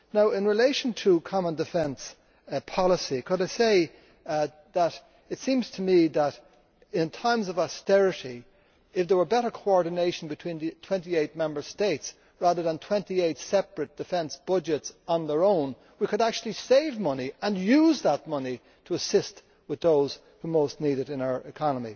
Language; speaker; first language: English; native; English